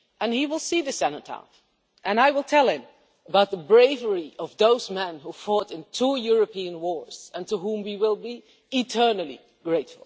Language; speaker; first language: English; non-native, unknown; Dutch